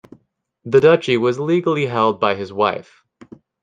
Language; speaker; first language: English; native; English